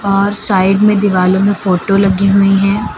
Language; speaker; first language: Hindi; native; Hindi